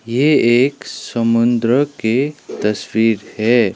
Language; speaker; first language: Hindi; non-native, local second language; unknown